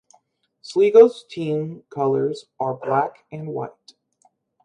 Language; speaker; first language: English; native; English